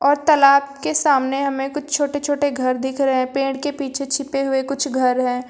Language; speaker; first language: Hindi; native; Hindi